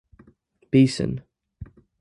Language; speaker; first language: English; native; English